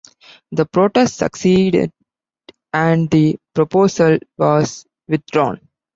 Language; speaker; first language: English; non-native, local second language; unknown